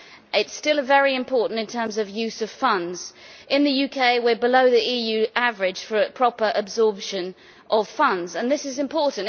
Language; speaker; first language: English; native; English